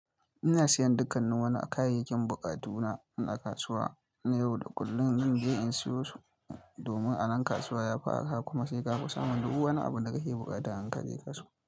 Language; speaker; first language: Hausa; native; Hausa